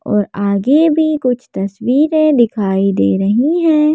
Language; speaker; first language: Hindi; native; Hindi